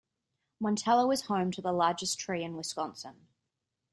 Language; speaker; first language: English; native; English